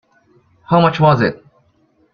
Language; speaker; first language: English; non-native, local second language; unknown